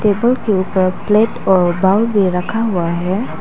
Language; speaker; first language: Hindi; non-native, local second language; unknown